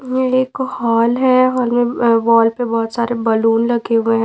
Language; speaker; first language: Hindi; non-native, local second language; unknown